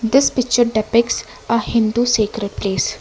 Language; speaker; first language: English; non-native, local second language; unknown